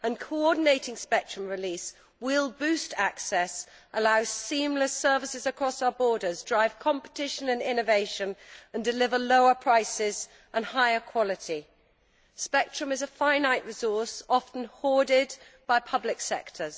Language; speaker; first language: English; native; English